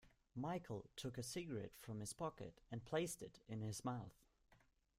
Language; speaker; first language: English; non-native, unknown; German